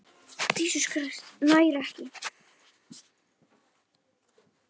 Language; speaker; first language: Icelandic; native; Icelandic